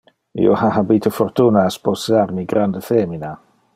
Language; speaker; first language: Interlingua; non-native, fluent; Dutch